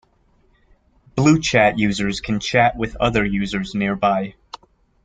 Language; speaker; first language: English; native; English